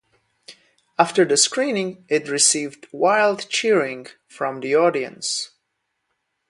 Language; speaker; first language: English; non-native, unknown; Polish